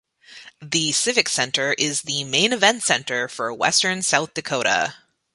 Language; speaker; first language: English; native; English